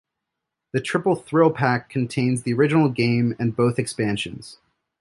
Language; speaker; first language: English; native; English